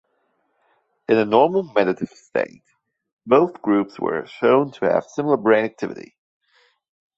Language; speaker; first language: English; non-native, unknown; German